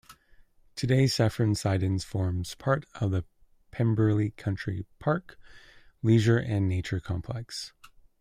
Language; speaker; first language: English; native; English